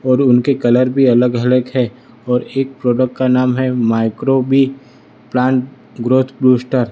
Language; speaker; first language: Hindi; non-native, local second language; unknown